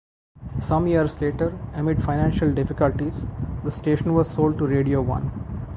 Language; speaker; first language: English; non-native, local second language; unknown